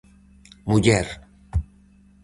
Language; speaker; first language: Galician; native; Galician